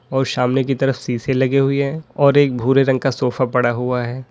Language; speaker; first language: Hindi; native; Hindi